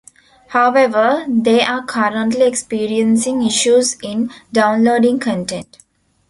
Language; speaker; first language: English; non-native, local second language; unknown